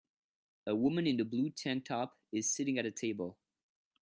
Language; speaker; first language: English; non-native, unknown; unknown